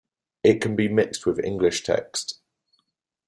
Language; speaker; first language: English; native; English